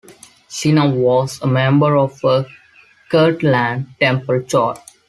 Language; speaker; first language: English; non-native, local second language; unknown